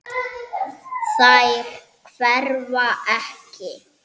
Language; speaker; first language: Icelandic; native; Icelandic